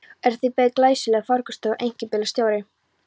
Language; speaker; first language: Icelandic; non-native, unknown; Polish